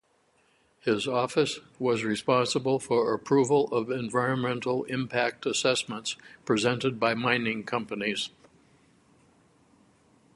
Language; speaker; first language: English; native; English